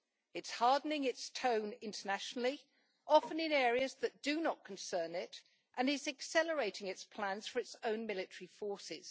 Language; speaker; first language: English; native; English